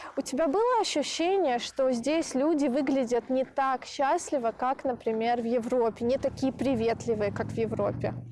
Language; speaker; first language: Russian; native; Russian